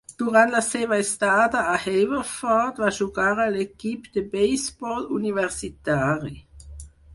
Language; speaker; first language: Catalan; non-native, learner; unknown